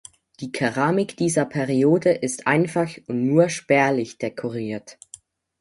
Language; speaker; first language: German; native; German